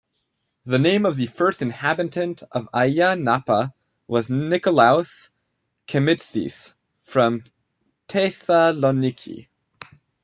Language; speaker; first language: English; native; English